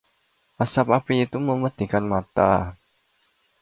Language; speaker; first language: Indonesian; native; Indonesian